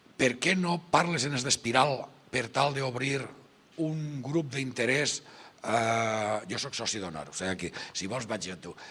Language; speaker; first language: Catalan; native; Catalan